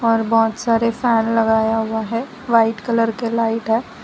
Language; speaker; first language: Hindi; non-native, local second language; Gujarati